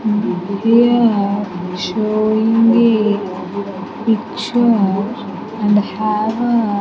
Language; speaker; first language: English; non-native, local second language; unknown